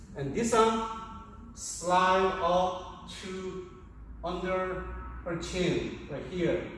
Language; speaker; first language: English; non-native, fluent; Korean